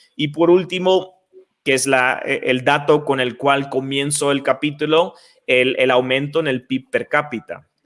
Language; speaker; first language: Spanish; non-native, fluent; Dutch